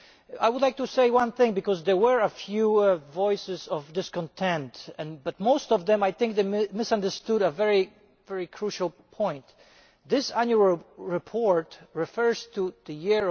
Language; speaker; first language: English; non-native, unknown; Polish